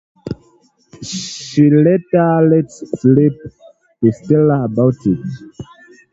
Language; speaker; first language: English; native; English